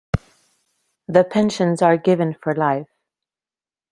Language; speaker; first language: English; non-native, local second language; French